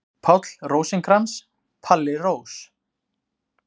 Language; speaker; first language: Icelandic; native; Icelandic